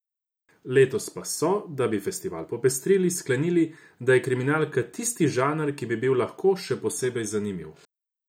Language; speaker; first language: Slovenian; non-native, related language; Croatian